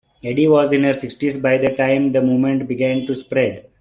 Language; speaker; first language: English; non-native, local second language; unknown